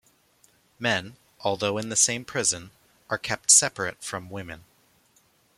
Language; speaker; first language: English; native; English